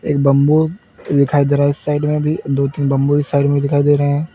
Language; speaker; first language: Hindi; native; Hindi